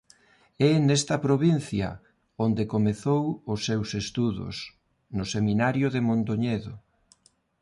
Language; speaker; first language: Galician; non-native, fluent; Spanish